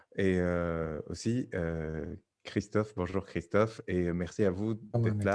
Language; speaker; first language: French; non-native, local second language; Arabic